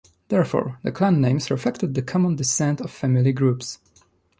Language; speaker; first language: English; non-native, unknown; Polish